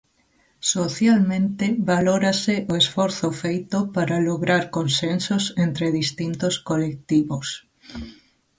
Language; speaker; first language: Galician; native; Galician